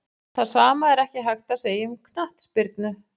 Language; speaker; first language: Icelandic; native; Icelandic